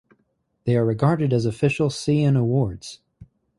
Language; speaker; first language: English; native; English